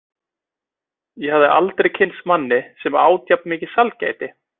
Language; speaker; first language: Icelandic; native; Icelandic